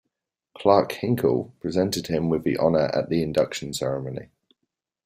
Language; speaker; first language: English; native; English